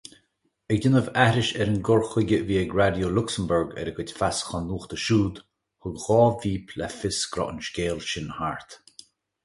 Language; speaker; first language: Irish; native; Irish